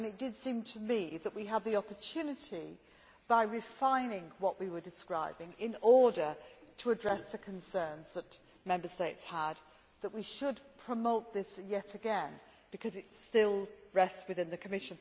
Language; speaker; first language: English; native; English